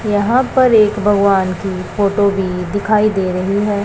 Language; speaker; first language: Hindi; non-native, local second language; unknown